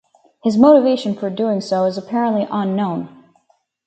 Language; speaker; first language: English; native; English